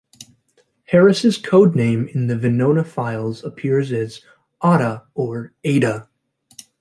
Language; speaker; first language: English; native; English